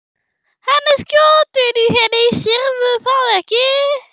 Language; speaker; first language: Icelandic; non-native, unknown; German